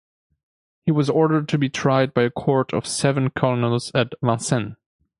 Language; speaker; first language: English; non-native, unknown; German